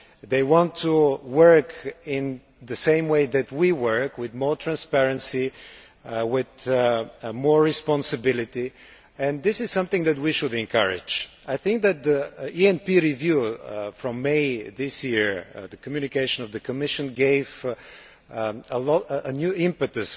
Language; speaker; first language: English; non-native, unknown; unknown